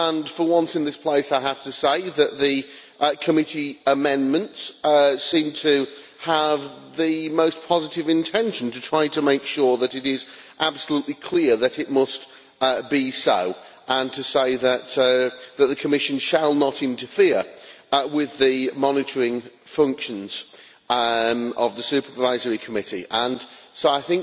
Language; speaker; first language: English; native; English